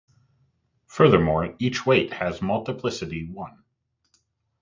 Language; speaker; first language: English; native; English